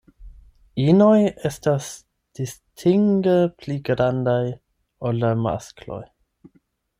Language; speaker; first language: Esperanto; non-native, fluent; German